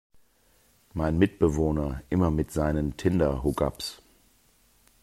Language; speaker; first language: German; native; German